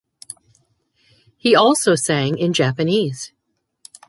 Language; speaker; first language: English; native; English